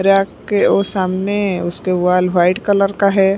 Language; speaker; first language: Hindi; non-native, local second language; Punjabi